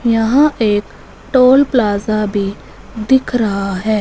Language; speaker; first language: Hindi; non-native, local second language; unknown